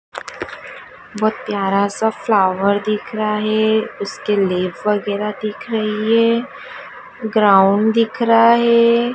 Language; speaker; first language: Hindi; native; Hindi